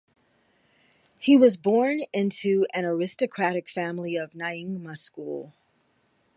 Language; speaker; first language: English; native; English